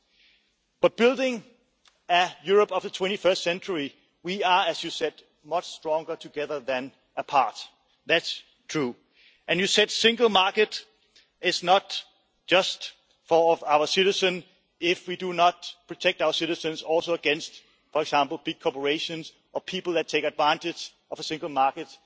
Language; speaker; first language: English; non-native, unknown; Danish